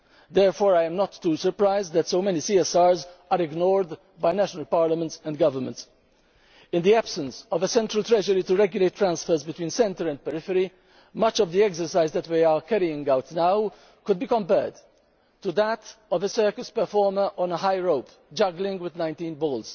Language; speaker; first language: English; non-native, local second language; Maltese